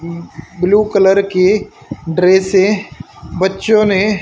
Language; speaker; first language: Hindi; native; Hindi